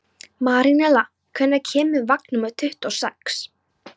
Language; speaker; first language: Icelandic; non-native, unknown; Polish